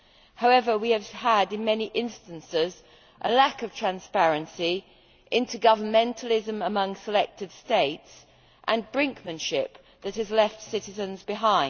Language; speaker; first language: English; native; English